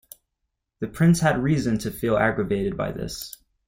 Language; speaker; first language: English; native; English